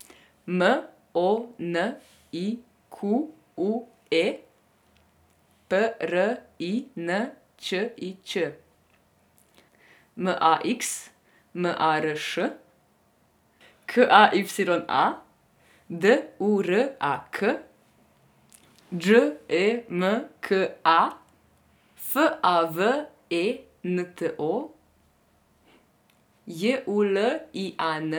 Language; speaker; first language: Slovenian; non-native, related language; Serbian